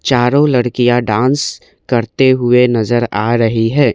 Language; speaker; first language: Hindi; non-native, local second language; Assamese